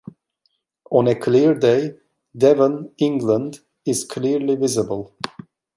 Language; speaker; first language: English; non-native, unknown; Turkish